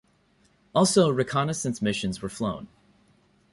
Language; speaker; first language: English; native; English